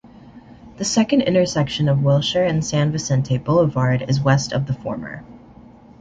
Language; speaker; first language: English; native; English